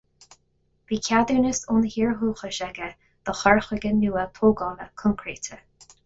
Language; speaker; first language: Irish; non-native, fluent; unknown